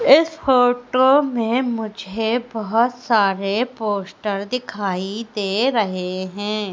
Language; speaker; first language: Hindi; native; Hindi